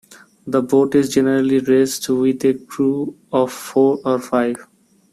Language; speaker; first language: English; non-native, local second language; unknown